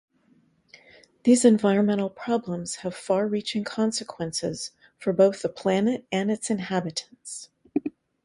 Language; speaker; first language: English; native; English